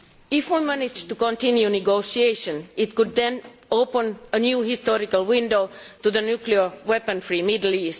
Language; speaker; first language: English; non-native, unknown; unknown